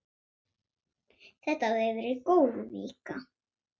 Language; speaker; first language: Icelandic; non-native, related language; Swedish